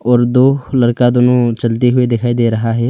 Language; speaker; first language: Hindi; early bilingual, other home language; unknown